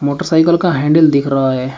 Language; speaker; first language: Hindi; native; Hindi